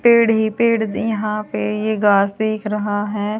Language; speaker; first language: Hindi; native; Hindi